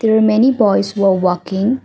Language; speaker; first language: English; non-native, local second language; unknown